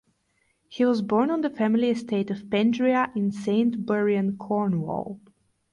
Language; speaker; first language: English; non-native, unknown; Bulgarian